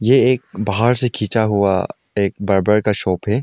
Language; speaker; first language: Hindi; non-native, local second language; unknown